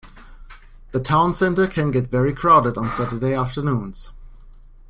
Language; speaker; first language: English; non-native, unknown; German